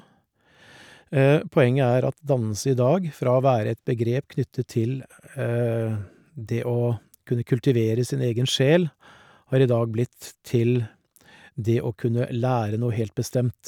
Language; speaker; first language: Norwegian; native; Norwegian